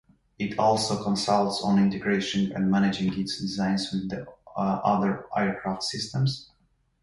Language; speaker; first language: English; native; English